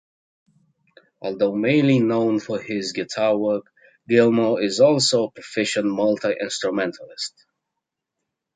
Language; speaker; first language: English; native; English